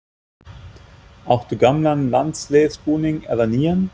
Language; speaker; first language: Icelandic; non-native, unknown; German